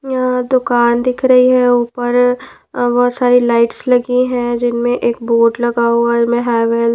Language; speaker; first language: Hindi; non-native, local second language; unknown